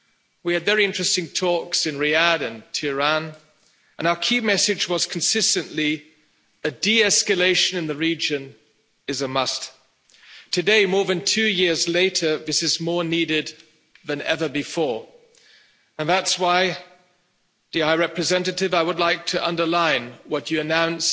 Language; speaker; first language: English; non-native, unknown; German